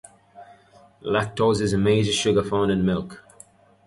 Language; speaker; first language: English; native; English